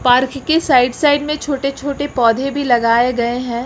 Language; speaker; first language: Hindi; native; Hindi